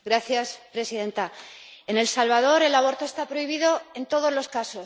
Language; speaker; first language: Spanish; native; Spanish